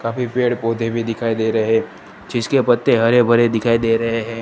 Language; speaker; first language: Hindi; non-native, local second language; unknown